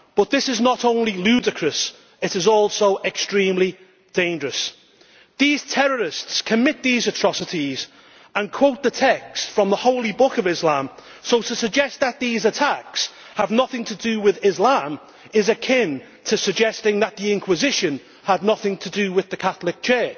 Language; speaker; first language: English; native; English